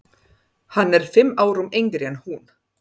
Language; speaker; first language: Icelandic; non-native, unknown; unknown